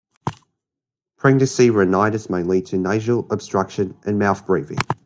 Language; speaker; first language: English; native; English